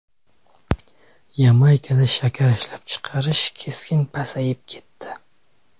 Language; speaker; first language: Uzbek; native; Uzbek